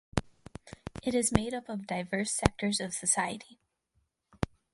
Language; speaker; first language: English; native; English